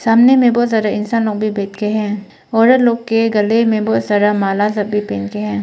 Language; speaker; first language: Hindi; non-native, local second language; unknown